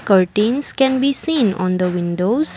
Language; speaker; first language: English; non-native, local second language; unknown